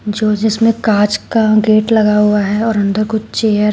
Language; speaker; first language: Hindi; native; Hindi